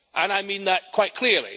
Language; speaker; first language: English; native; English